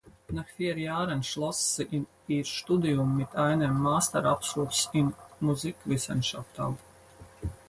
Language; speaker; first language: German; non-native, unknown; Latvian